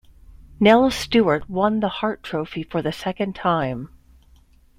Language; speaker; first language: English; native; English